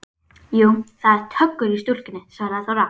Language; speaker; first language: Icelandic; native; Icelandic